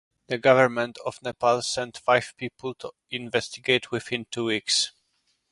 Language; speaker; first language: English; non-native, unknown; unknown